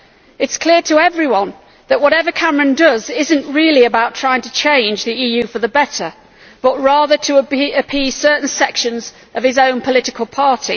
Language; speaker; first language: English; native; English